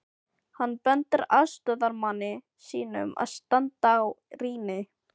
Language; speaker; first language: Icelandic; non-native, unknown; Filipino